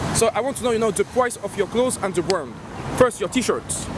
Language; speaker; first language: English; non-native, learner; French